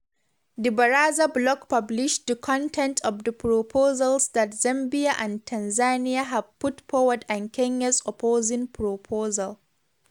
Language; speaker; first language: English; non-native, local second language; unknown